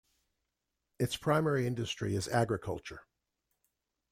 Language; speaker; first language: English; native; English